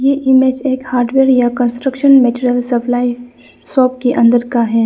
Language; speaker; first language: Hindi; non-native, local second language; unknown